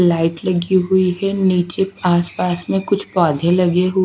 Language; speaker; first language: Hindi; native; Hindi